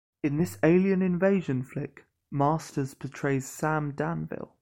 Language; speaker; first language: English; native; English